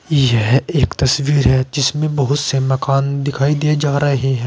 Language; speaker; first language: Hindi; native; Hindi